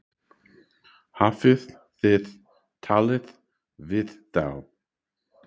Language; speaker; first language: Icelandic; non-native, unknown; English